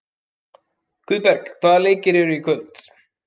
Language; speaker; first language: Icelandic; native; Icelandic